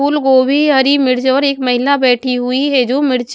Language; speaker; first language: Hindi; non-native, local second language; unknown